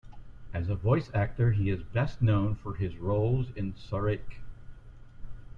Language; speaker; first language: English; native; English